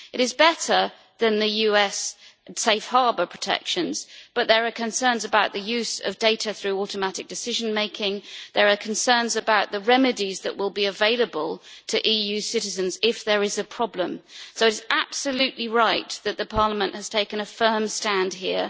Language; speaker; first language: English; native; English